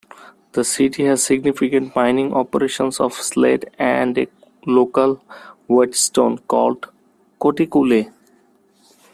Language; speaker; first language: English; non-native, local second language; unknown